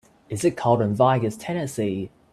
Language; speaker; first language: English; native; English